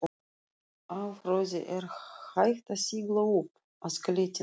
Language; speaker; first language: Icelandic; non-native, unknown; Russian